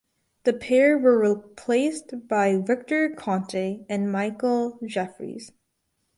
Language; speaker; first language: English; native; English